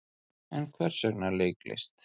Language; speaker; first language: Icelandic; native; Icelandic